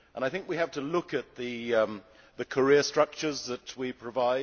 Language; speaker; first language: English; native; English